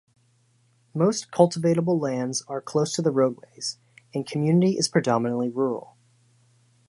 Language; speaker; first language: English; native; English